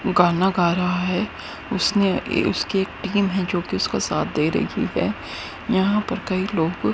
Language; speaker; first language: Hindi; native; Hindi